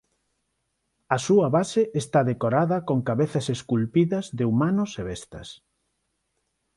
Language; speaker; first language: Galician; non-native, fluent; Spanish